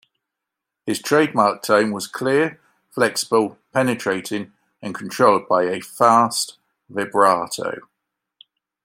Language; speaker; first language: English; native; English